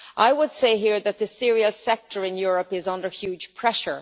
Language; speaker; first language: English; native; English